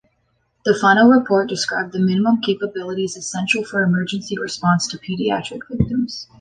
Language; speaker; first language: English; native; English